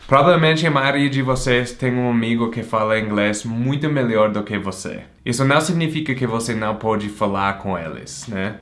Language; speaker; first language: Portuguese; non-native, fluent; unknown